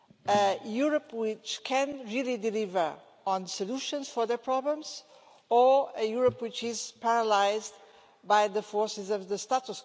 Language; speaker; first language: English; non-native, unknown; Portuguese